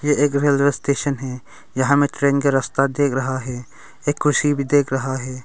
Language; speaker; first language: Hindi; non-native, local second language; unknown